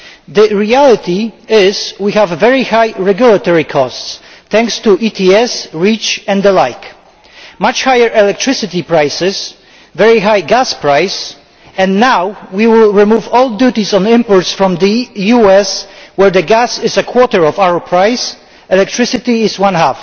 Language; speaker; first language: English; non-native, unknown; Polish